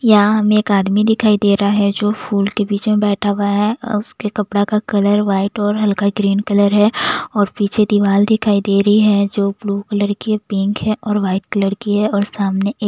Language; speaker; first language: Hindi; non-native, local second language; Punjabi